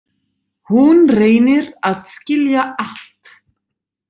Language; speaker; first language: Icelandic; non-native, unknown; Dutch